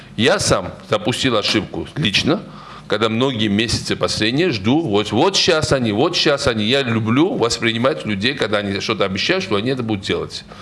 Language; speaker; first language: Russian; non-native, local second language; Georgian